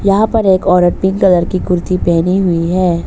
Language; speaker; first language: Hindi; early bilingual, other home language; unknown